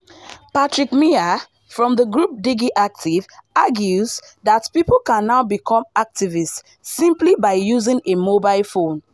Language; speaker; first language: English; non-native, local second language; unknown